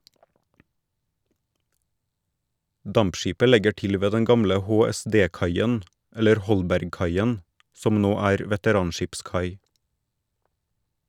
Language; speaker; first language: Norwegian; native; Norwegian